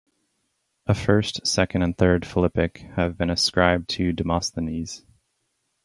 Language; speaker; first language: English; native; English